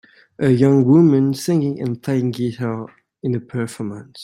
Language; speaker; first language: English; native; English